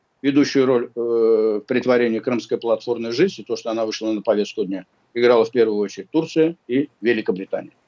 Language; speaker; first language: Russian; non-native, local second language; Azerbaijani